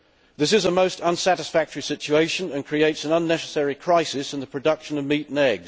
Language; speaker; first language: English; native; English